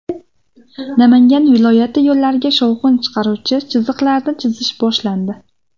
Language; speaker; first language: Uzbek; native; Uzbek